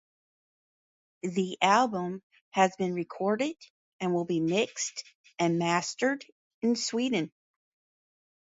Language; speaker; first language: English; native; English